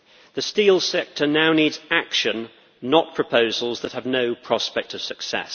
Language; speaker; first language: English; native; English